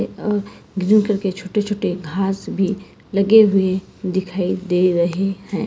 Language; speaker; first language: Hindi; non-native, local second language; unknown